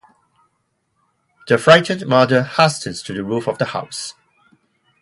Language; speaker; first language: English; non-native, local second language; Cantonese